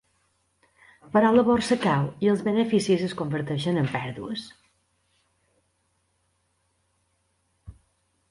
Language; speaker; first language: Catalan; native; Catalan